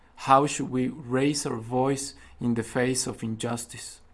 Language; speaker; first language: English; non-native, fluent; Spanish